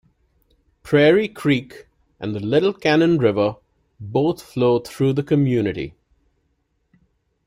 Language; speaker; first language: English; non-native, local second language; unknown